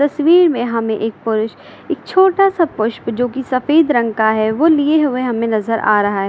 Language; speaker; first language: Hindi; native; Hindi